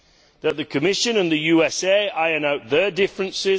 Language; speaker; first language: English; native; English